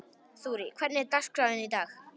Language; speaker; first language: Icelandic; non-native, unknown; Polish